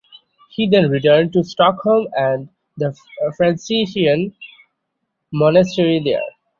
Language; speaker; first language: English; non-native, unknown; Bangla